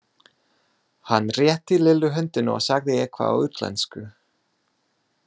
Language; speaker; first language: Icelandic; non-native, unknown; English